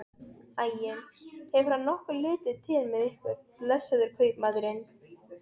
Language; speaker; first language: Icelandic; non-native, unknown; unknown